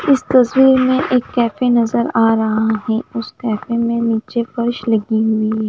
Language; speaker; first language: Hindi; non-native, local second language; Punjabi